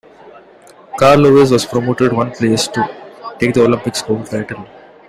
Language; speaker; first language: English; non-native, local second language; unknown